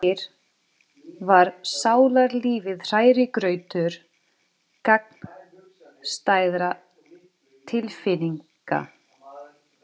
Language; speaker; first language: Icelandic; non-native, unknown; Portuguese